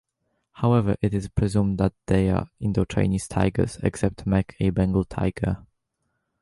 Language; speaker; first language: English; native; English